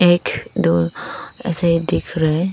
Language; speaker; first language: Hindi; non-native, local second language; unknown